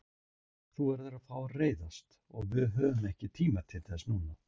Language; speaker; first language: Icelandic; native; Icelandic